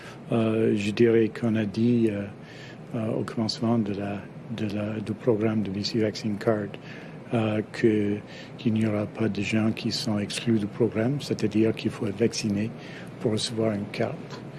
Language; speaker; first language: French; non-native, fluent; English